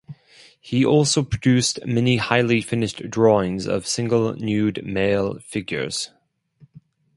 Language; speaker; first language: English; non-native, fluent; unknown